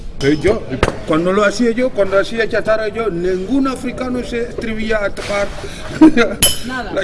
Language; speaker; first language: Spanish; non-native, fluent; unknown